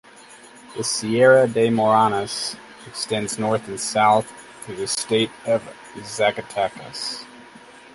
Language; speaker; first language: English; native; English